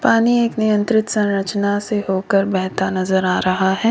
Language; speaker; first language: Hindi; native; Hindi